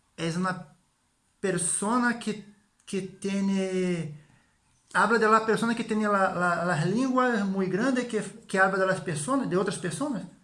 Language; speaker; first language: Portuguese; non-native, learner; Spanish